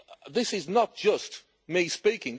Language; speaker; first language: English; native; English